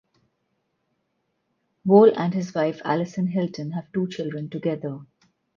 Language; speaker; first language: English; non-native, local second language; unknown